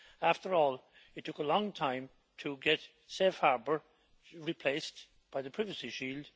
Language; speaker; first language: English; native; English